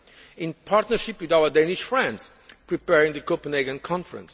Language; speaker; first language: English; non-native, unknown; Portuguese